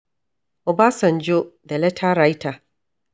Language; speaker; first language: English; non-native, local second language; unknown